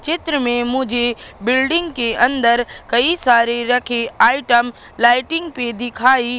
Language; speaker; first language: Hindi; native; Hindi